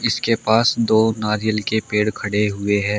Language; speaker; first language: Hindi; native; Hindi